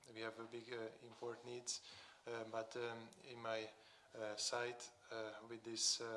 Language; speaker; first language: English; non-native, fluent; Hungarian